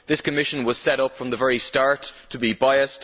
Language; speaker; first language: English; native; English